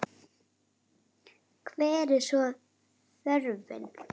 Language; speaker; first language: Icelandic; native; Icelandic